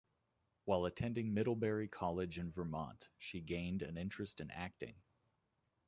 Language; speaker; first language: English; native; English